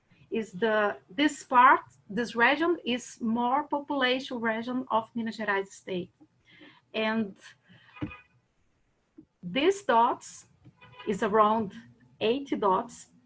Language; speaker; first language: English; non-native, learner; Portuguese